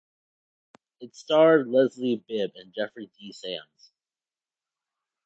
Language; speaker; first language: English; native; English